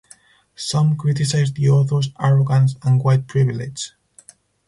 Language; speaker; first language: English; non-native, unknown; Spanish